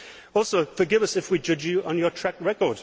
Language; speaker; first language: English; native; English